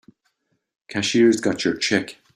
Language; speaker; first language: English; native; English